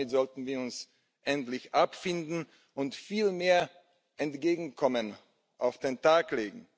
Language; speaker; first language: German; non-native, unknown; Slovak